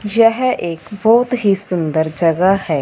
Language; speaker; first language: Hindi; non-native, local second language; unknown